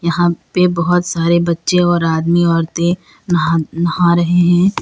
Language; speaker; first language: Hindi; native; Hindi